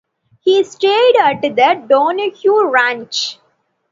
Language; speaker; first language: English; non-native, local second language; Tamil